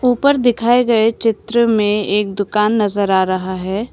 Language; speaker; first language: Hindi; non-native, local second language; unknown